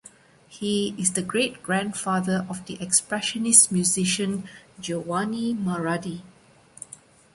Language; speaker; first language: English; non-native, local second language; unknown